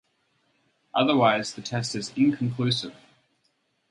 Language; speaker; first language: English; native; English